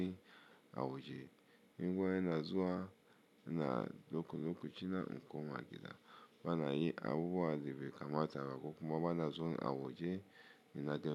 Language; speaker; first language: Hausa; non-native, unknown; Yoruba